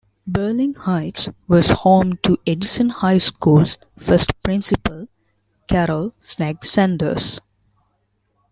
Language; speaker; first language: English; non-native, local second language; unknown